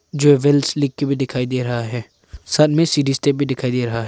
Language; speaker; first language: Hindi; non-native, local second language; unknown